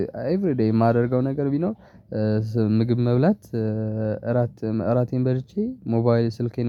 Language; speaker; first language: Amharic; non-native, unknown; Tigrinya